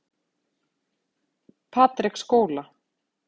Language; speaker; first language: Icelandic; native; Icelandic